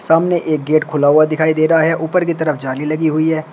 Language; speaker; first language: Hindi; native; Hindi